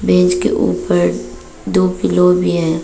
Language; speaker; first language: Hindi; non-native, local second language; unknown